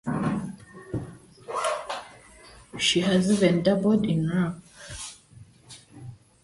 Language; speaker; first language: English; non-native, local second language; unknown